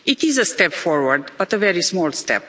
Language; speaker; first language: English; non-native, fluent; Romanian